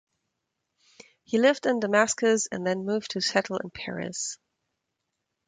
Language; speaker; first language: English; non-native, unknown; German